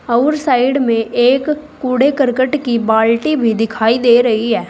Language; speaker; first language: Hindi; native; Hindi